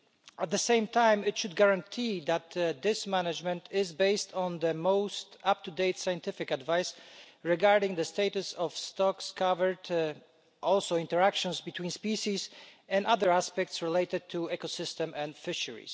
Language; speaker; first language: English; non-native, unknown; Polish